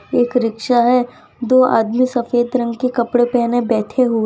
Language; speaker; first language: Hindi; non-native, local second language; Gujarati